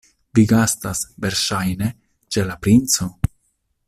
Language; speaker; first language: Esperanto; non-native, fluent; Italian